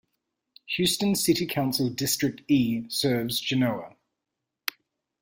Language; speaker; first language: English; native; English